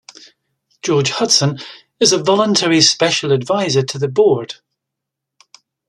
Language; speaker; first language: English; native; English